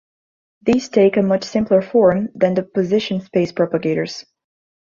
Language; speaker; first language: English; non-native, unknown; Portuguese